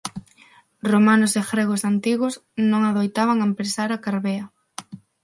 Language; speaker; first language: Galician; non-native, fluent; Spanish